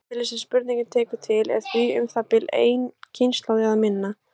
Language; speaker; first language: Icelandic; native; Icelandic